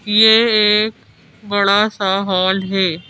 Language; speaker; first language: Hindi; native; Hindi